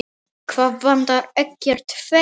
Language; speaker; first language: Icelandic; non-native, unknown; Polish